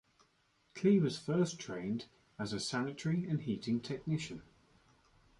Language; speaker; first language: English; native; English